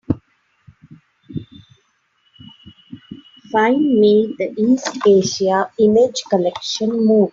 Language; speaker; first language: English; non-native, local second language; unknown